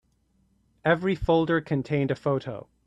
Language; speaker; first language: English; native; English